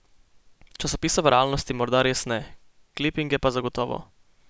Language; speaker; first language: Slovenian; native; Slovenian